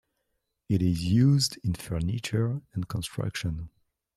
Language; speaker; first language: English; non-native, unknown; French